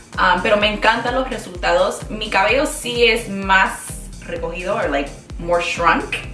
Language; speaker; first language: Spanish; early bilingual, other home language; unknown